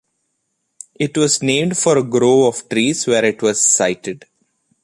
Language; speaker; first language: English; non-native, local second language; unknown